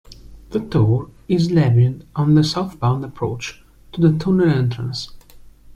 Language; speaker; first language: English; non-native, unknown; Italian